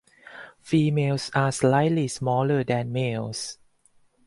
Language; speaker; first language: English; non-native, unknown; Thai